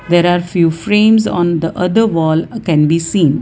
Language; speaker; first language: English; non-native, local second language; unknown